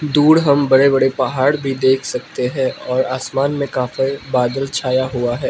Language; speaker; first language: Hindi; non-native, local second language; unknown